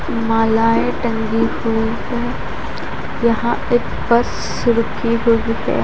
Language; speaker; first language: Hindi; native; Hindi